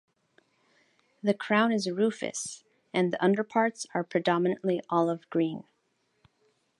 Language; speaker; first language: English; native; English